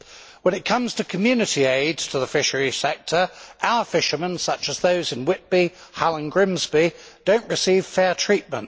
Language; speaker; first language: English; native; English